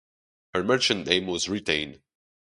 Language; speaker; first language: English; non-native, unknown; Portuguese